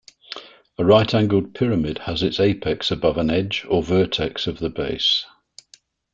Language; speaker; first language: English; native; English